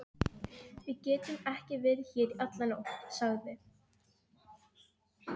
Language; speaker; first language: Icelandic; non-native, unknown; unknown